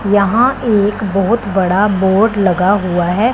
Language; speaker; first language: Hindi; non-native, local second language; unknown